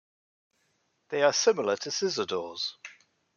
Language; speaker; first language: English; native; English